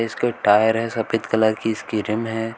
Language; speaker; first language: Hindi; native; Hindi